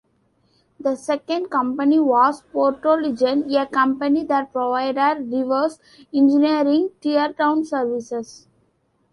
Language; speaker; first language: English; non-native, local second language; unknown